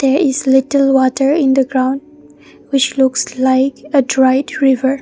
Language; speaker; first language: English; non-native, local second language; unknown